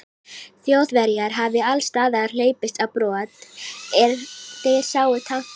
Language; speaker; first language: Icelandic; native; Icelandic